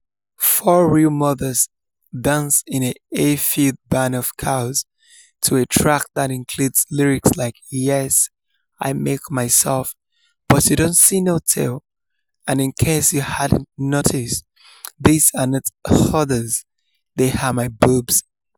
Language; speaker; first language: English; non-native, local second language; Yoruba